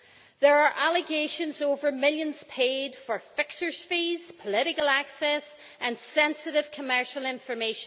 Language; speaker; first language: English; native; English